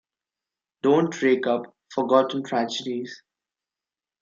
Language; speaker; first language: English; non-native, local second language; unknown